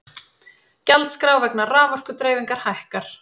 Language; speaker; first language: Icelandic; native; Icelandic